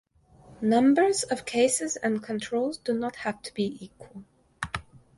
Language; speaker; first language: English; non-native, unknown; Russian